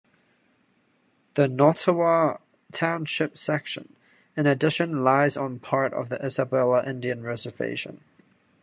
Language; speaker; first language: English; non-native, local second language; Cantonese